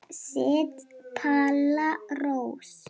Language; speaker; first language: Icelandic; non-native, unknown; Lithuanian